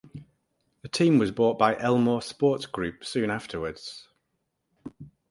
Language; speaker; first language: English; native; English